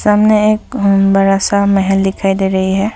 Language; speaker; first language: Hindi; non-native, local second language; Assamese